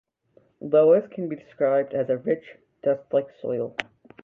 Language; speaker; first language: English; native; English